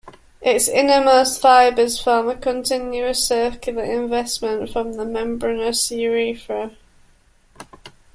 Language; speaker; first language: English; native; English